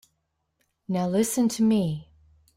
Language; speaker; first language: English; native; English